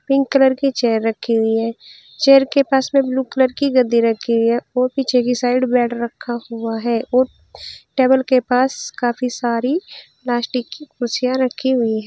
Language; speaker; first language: Hindi; native; Hindi